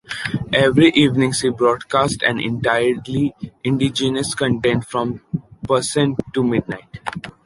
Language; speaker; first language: English; non-native, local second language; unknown